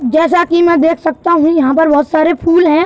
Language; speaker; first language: Hindi; native; Hindi